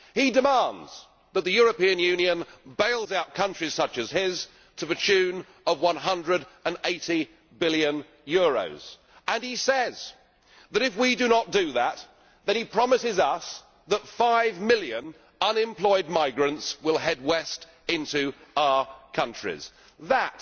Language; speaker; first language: English; native; English